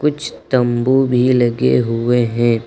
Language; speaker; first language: Hindi; native; Hindi